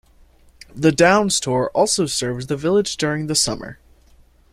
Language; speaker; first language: English; native; English